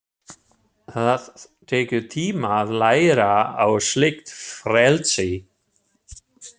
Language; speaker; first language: Icelandic; non-native, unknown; German